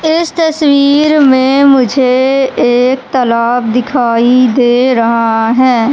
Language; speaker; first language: Hindi; native; Hindi